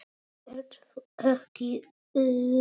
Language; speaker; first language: Icelandic; non-native, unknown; Polish